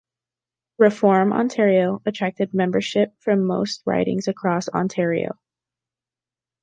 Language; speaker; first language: English; native; English